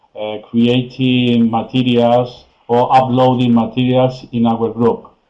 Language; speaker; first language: English; non-native, fluent; Spanish